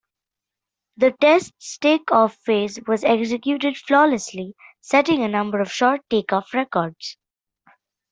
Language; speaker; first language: English; non-native, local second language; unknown